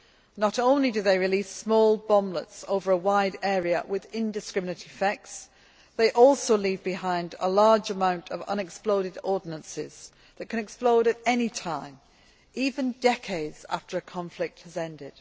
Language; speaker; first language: English; native; English